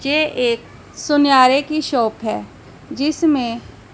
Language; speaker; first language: Hindi; non-native, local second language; Punjabi